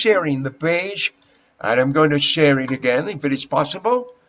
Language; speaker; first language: English; non-native, fluent; Spanish